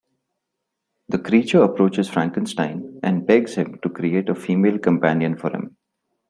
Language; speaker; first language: English; non-native, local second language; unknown